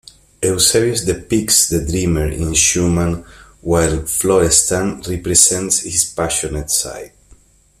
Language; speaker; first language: English; non-native, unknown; Spanish